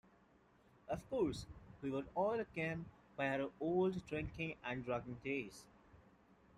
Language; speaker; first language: English; non-native, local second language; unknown